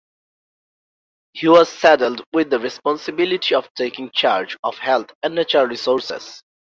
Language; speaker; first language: English; non-native, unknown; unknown